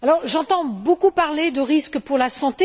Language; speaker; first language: French; native; French